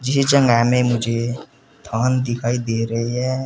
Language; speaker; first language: Hindi; native; Hindi